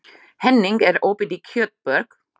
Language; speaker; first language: Icelandic; non-native, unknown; Slovak